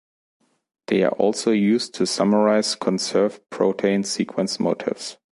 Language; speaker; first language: English; non-native, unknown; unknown